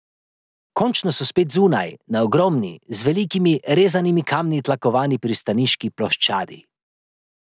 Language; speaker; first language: Slovenian; native; Slovenian